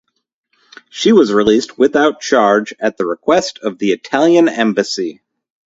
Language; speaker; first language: English; native; English